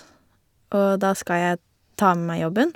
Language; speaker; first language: Norwegian; native; Norwegian